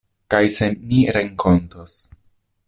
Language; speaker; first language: Esperanto; non-native, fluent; Italian